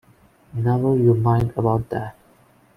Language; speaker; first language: English; non-native, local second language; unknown